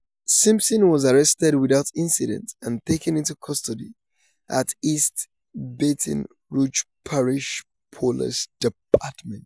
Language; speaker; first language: English; non-native, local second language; Yoruba